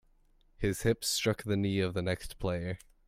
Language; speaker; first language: English; native; English